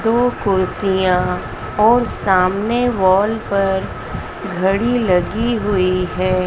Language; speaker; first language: Hindi; native; Hindi